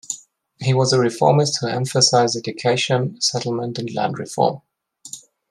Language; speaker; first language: English; non-native, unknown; German